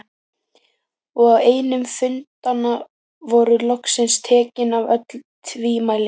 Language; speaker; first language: Icelandic; native; Icelandic